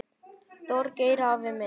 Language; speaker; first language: Icelandic; non-native, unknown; Vietnamese